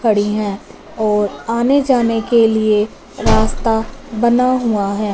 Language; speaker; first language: Hindi; non-native, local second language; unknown